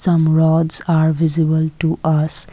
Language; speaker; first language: English; non-native, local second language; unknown